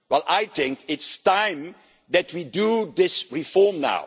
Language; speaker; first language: English; non-native, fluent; Dutch